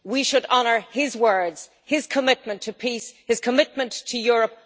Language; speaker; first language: English; native; English